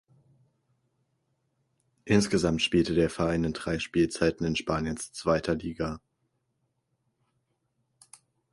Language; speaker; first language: German; native; German